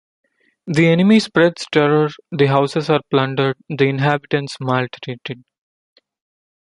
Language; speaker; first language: English; non-native, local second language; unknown